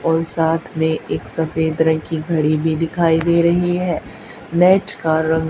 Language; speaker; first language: Hindi; native; Hindi